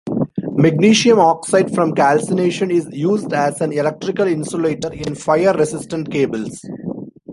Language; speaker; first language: English; non-native, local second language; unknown